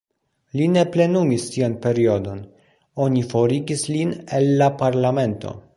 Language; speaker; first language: Esperanto; non-native, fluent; Polish